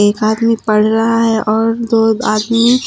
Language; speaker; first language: Hindi; native; Hindi